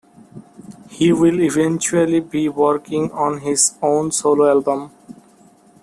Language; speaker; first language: English; non-native, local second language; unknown